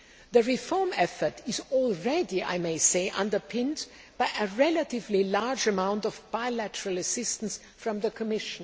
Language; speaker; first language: English; non-native, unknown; German